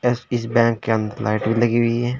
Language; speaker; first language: Hindi; native; Hindi